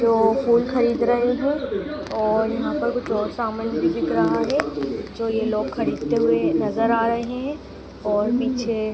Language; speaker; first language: Hindi; native; Hindi